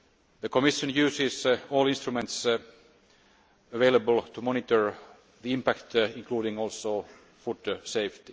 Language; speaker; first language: English; non-native, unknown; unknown